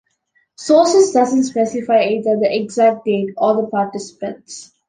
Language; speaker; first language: English; non-native, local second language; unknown